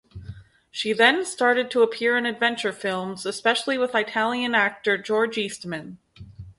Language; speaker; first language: English; native; English